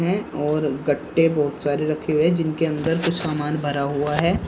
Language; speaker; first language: Hindi; native; Hindi